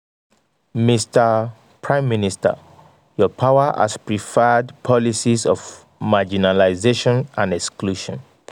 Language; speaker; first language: English; non-native, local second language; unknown